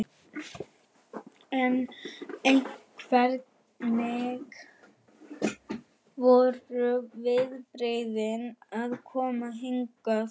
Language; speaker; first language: Icelandic; non-native, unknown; German